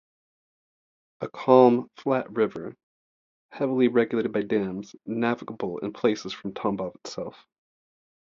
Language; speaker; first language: English; native; English